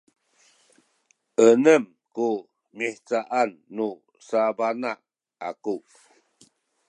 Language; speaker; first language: Sakizaya; native; Sakizaya